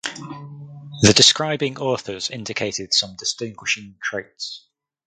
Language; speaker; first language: English; native; English